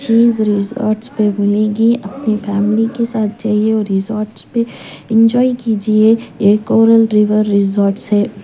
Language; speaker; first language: Hindi; non-native, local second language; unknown